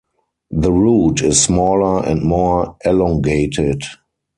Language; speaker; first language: English; non-native, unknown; German